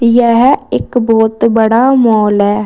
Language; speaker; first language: Hindi; native; Hindi